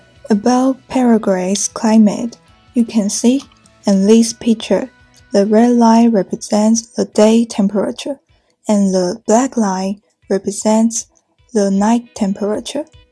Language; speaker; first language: English; non-native, fluent; Chinese